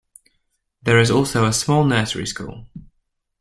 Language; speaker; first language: English; native; English